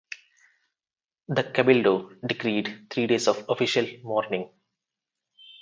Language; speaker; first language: English; non-native, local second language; Telugu